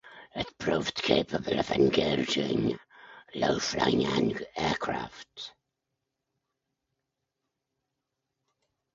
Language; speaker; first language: English; native; English